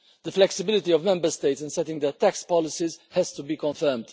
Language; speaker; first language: English; non-native, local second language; Maltese